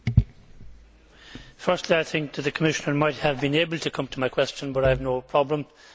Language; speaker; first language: English; native; English